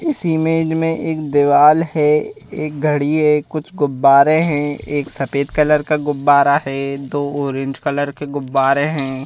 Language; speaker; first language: Hindi; native; Hindi